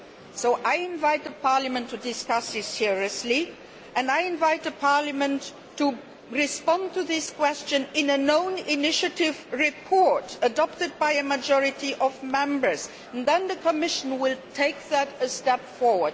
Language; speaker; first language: English; non-native, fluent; Luxembourgish